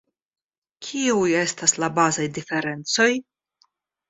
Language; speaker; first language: Esperanto; non-native, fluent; Russian